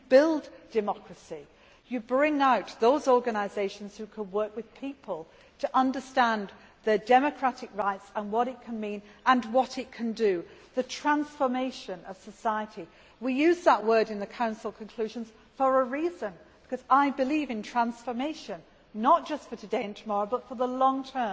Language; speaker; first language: English; native; English